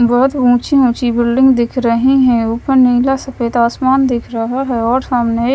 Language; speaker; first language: Hindi; non-native, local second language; Punjabi